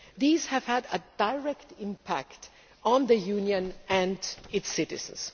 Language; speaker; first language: English; non-native, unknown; German